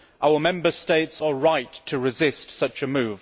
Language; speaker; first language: English; native; English